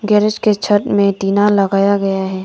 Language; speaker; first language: Hindi; non-native, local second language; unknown